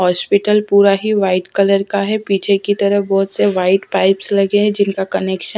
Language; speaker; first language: Hindi; non-native, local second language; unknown